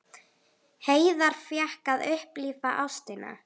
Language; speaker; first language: Icelandic; native; Icelandic